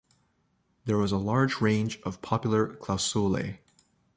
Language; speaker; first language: English; native; English